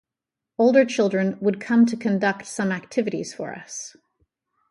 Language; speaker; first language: English; native; English